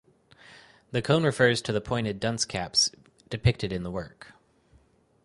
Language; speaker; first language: English; native; English